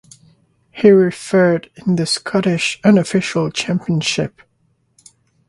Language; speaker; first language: English; non-native, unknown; French